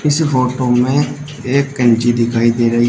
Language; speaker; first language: Hindi; native; Hindi